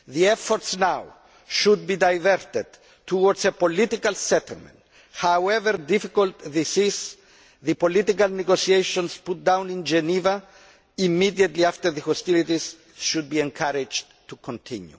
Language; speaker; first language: English; non-native, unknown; Greek